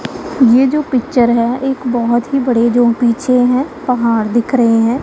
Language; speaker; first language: Hindi; non-native, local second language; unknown